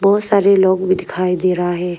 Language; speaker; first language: Hindi; early bilingual, other home language; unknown